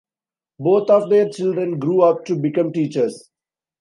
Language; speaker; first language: English; non-native, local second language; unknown